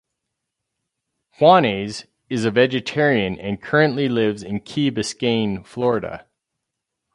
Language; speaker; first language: English; native; English